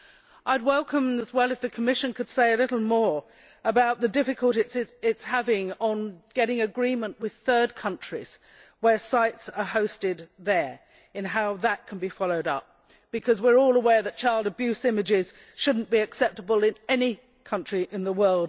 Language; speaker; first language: English; native; English